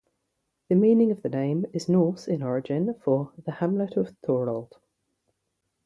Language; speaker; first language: English; native; English